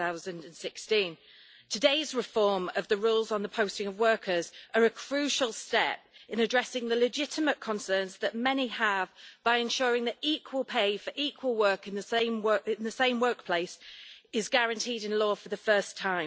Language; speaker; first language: English; native; English